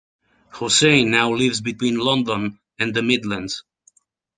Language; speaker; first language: English; native; English